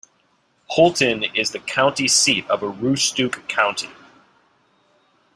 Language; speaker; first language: English; native; English